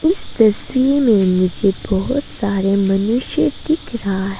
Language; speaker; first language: Hindi; non-native, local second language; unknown